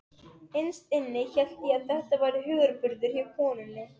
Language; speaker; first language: Icelandic; non-native, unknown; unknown